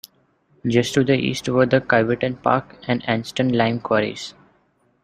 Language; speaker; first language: English; non-native, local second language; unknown